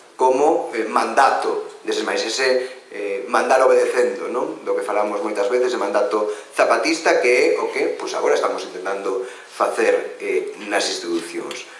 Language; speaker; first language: Galician; non-native, local second language; Spanish